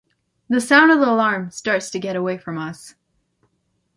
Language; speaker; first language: English; native; English